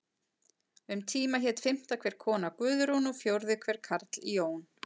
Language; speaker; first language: Icelandic; native; Icelandic